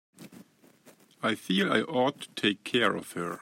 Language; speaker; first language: English; native; English